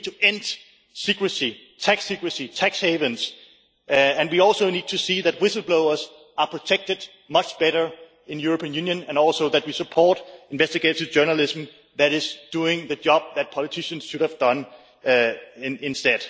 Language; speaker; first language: English; non-native, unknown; Danish